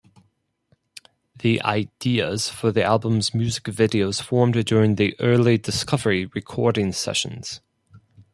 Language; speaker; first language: English; non-native, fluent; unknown